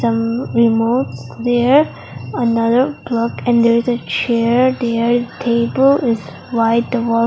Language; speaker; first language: English; non-native, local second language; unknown